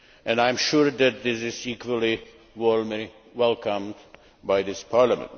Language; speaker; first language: English; non-native, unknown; Czech